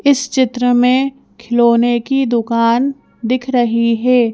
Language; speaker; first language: Hindi; native; Hindi